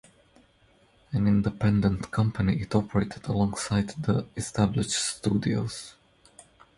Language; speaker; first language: English; non-native, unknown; Croatian